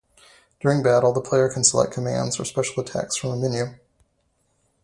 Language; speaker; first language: English; native; English